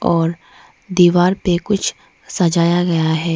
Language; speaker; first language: Hindi; non-native, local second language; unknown